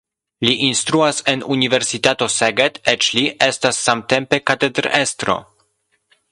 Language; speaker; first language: Esperanto; non-native, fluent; Polish